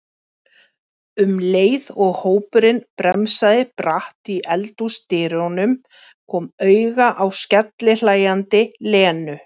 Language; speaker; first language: Icelandic; native; Icelandic